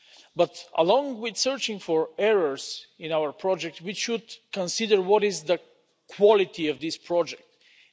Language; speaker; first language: English; non-native, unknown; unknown